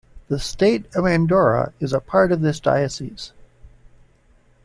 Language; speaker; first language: English; native; English